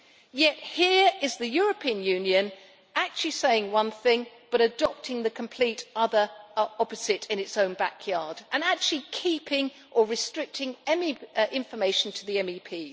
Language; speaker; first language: English; native; English